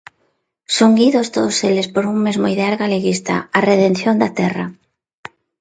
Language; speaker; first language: Galician; non-native, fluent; Spanish